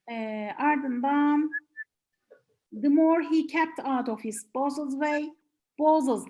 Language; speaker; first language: English; non-native, fluent; Turkish